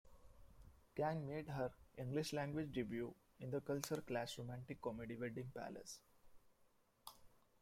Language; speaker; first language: English; non-native, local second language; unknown